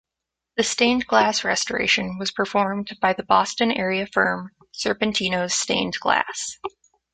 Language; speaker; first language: English; native; English